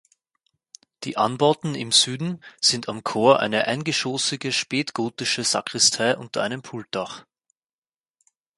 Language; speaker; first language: German; native; German